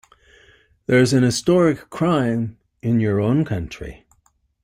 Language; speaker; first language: English; native; English